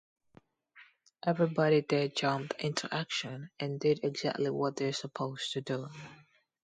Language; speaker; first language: English; non-native, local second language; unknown